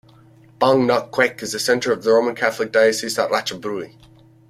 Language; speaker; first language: English; native; English